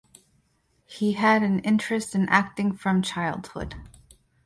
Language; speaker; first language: English; native; English